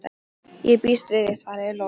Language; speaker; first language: Icelandic; non-native, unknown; Polish